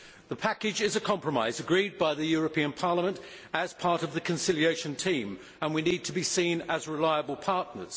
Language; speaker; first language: English; native; English